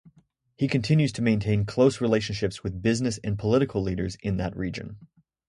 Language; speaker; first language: English; native; English